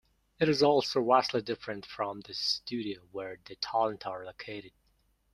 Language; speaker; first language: English; non-native, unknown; Mongolian